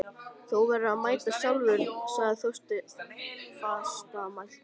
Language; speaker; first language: Icelandic; native; Icelandic